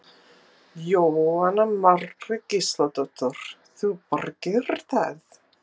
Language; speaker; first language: Icelandic; non-native, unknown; English